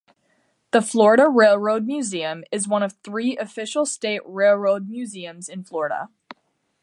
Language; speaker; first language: English; native; English